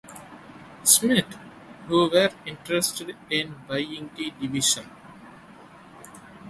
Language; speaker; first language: English; non-native, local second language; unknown